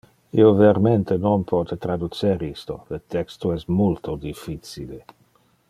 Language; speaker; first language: Interlingua; non-native, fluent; Dutch